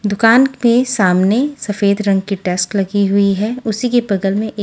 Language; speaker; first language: Hindi; native; Hindi